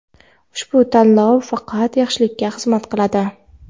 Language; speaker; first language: Uzbek; non-native, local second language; Kara-Kalpak